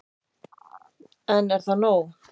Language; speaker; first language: Icelandic; native; Icelandic